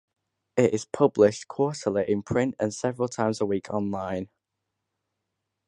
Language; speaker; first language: English; native; English